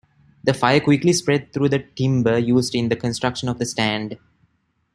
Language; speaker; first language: English; non-native, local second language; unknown